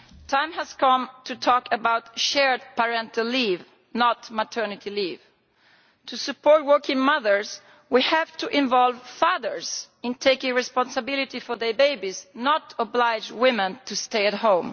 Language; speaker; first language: English; non-native, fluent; Italian